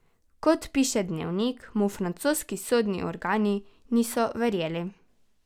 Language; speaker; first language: Slovenian; native; Slovenian